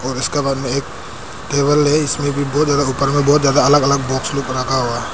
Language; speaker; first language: Hindi; non-native, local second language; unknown